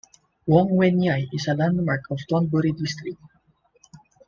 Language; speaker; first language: English; non-native, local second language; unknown